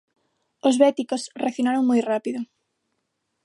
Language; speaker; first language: Galician; non-native, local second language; Spanish